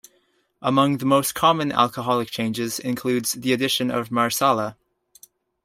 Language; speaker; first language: English; native; English